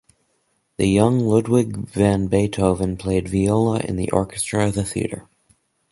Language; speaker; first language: English; native; English